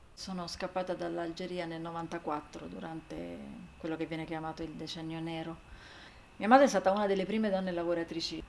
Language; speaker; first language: Italian; non-native, fluent; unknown